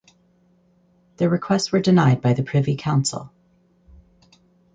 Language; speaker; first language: English; native; English